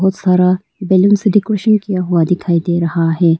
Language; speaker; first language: Hindi; non-native, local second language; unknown